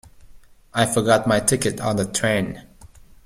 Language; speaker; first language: English; native; English